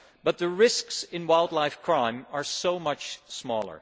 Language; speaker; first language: English; non-native, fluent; Dutch